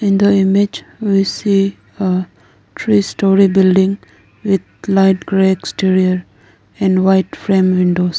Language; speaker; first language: English; non-native, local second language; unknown